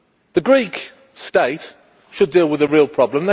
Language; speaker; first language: English; native; English